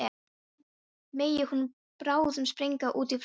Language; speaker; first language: Icelandic; non-native, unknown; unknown